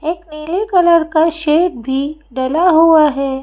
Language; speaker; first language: Hindi; native; Hindi